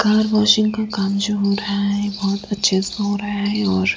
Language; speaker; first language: Hindi; non-native, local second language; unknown